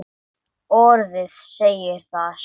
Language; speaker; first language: Icelandic; non-native, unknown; English